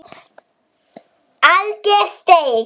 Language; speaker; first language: Icelandic; non-native, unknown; German